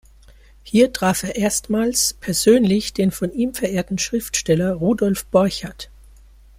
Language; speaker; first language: German; native; German